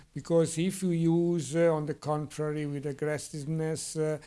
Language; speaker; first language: English; non-native, fluent; Italian